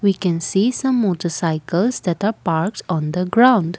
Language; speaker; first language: English; non-native, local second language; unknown